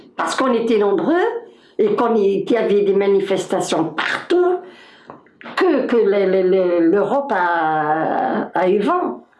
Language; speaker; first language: French; non-native, local second language; Arabic